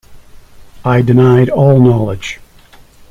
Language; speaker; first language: English; native; English